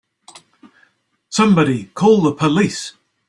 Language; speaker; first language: English; native; English